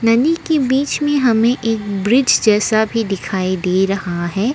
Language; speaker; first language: Hindi; non-native, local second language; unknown